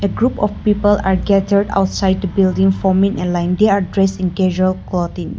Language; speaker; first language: English; non-native, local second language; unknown